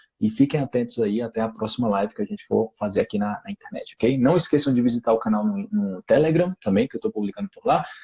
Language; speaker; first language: Portuguese; native; Portuguese